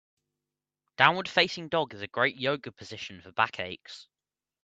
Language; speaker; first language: English; native; English